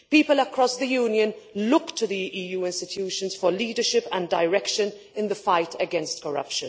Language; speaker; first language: English; non-native, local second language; Maltese